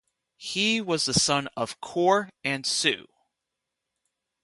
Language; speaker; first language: English; native; English